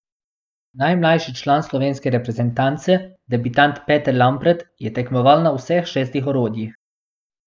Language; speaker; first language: Slovenian; non-native, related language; Bosnian